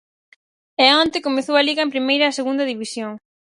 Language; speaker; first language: Galician; native; Galician